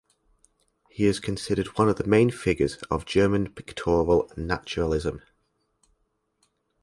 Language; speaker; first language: English; native; English